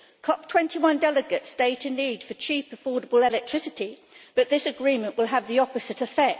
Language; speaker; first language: English; native; English